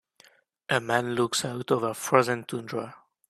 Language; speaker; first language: English; native; English